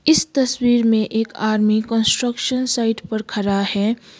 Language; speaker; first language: Hindi; non-native, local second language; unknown